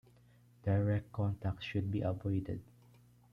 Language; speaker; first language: English; non-native, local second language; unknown